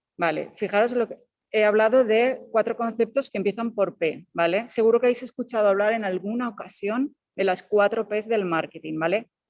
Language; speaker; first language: Spanish; native; Spanish